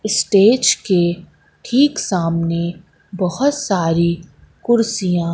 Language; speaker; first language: Hindi; native; Hindi